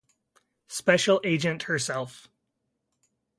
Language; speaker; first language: English; native; English